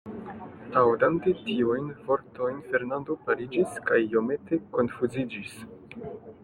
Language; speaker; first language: Esperanto; non-native, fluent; French